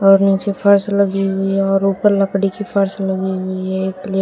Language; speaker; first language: Hindi; native; Hindi